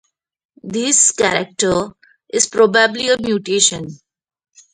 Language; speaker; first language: English; non-native, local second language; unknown